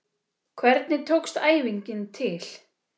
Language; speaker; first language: Icelandic; native; Icelandic